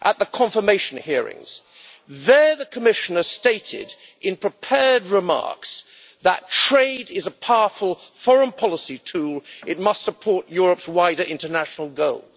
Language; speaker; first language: English; native; English